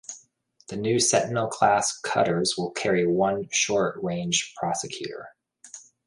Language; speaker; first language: English; native; English